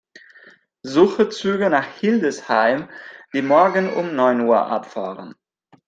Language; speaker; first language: German; non-native, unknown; Catalan